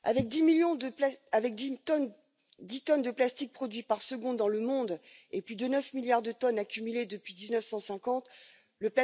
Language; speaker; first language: French; native; French